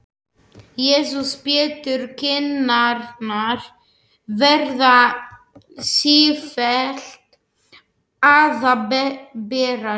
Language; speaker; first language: Icelandic; non-native, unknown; Slovak